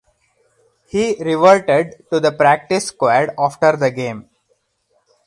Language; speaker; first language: English; non-native, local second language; Hindi